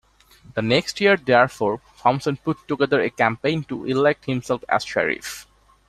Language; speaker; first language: English; non-native, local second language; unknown